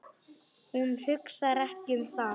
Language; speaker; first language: Icelandic; non-native, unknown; Polish